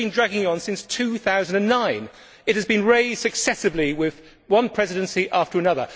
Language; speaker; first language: English; native; English